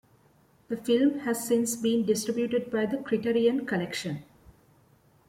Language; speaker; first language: English; non-native, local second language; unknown